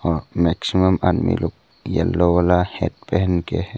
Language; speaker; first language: Hindi; early bilingual, other home language; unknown